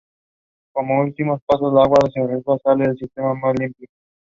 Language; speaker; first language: English; non-native, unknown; Spanish